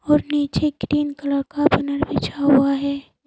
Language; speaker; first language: Hindi; native; Hindi